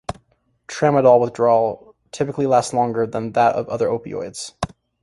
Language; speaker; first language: English; native; English